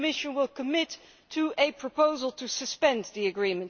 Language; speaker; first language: English; non-native, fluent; Dutch